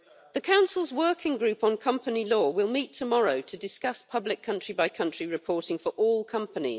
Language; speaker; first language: English; native; English